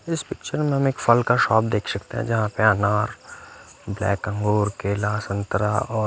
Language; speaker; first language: Hindi; non-native, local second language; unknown